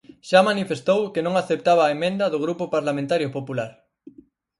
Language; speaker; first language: Galician; native; Galician